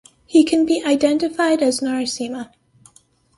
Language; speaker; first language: English; native; English